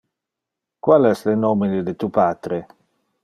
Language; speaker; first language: Interlingua; non-native, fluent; Dutch